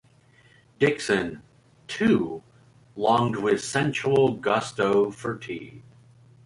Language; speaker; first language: English; native; English